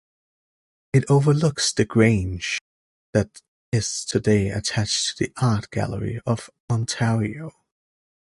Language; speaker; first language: English; native; English